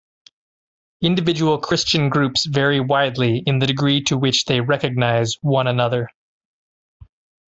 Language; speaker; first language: English; native; English